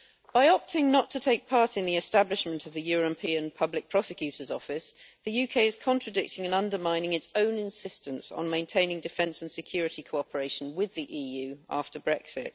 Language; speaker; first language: English; native; English